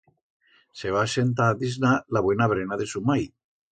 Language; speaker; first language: Aragonese; native; Aragonese